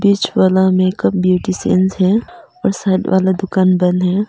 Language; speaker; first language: Hindi; non-native, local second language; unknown